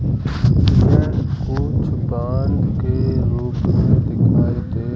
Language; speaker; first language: Hindi; native; Hindi